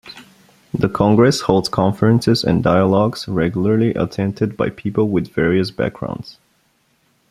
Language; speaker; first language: English; non-native, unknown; Bulgarian